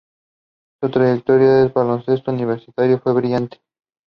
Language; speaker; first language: English; non-native, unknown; Spanish